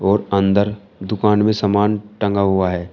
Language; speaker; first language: Hindi; native; Hindi